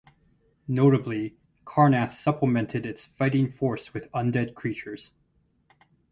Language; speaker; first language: English; native; English